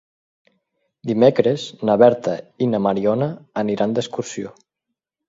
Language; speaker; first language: Catalan; native; Catalan